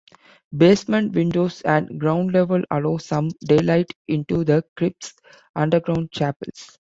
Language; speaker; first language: English; non-native, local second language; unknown